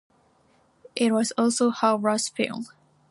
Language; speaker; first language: English; non-native, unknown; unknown